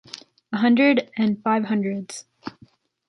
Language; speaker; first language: English; native; English